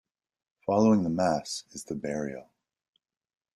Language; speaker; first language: English; native; English